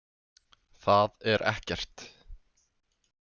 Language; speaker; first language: Icelandic; native; Icelandic